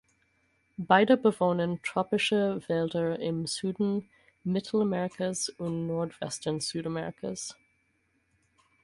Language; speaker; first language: German; non-native, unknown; English